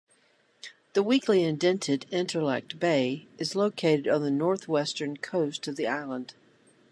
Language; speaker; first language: English; native; English